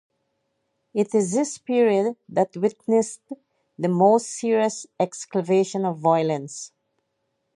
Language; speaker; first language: English; native; English